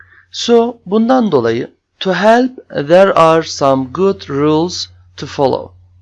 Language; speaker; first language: English; non-native, fluent; Turkish